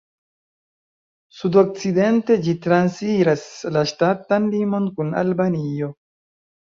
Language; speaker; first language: Esperanto; non-native, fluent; Chinese